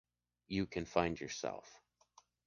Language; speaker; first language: English; native; English